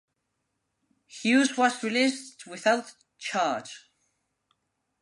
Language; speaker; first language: English; non-native, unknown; Spanish